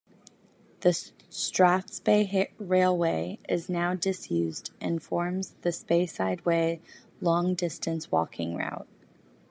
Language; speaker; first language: English; native; English